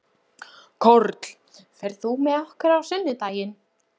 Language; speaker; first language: Icelandic; non-native, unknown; Polish